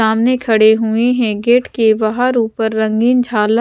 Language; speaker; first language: Hindi; non-native, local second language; Punjabi